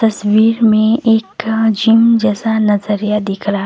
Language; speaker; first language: Hindi; non-native, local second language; Assamese